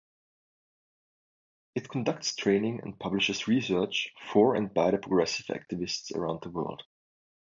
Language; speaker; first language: English; non-native, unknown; German